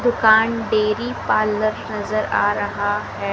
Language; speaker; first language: Hindi; native; Hindi